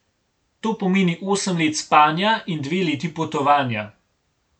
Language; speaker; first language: Slovenian; native; Slovenian